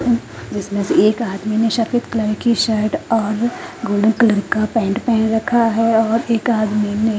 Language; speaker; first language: Hindi; native; Hindi